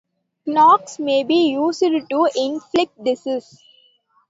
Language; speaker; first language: English; non-native, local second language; Tamil